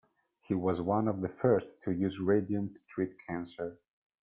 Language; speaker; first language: English; non-native, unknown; Italian